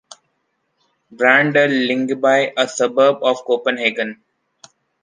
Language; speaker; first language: English; non-native, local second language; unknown